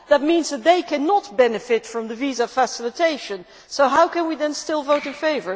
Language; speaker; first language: English; non-native, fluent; Dutch